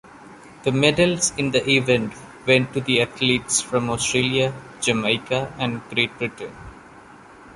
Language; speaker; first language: English; non-native, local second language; Malayalam